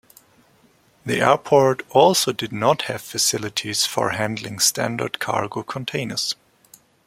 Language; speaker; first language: English; non-native, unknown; German